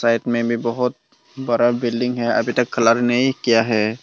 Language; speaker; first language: Hindi; non-native, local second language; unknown